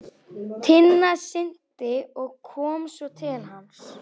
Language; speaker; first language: Icelandic; non-native, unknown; Chinese